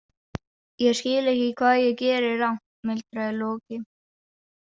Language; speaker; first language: Icelandic; non-native, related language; Danish